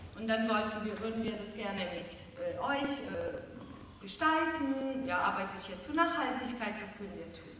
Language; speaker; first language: German; non-native, fluent; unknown